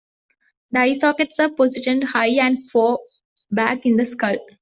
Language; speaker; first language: English; non-native, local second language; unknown